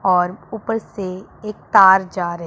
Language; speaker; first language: Hindi; non-native, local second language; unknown